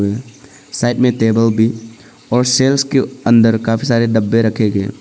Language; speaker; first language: Hindi; non-native, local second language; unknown